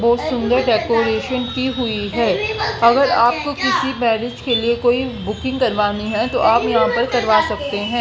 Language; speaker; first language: Hindi; native; Hindi